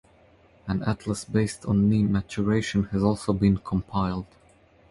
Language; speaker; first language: English; native; English